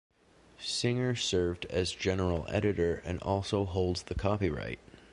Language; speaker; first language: English; native; English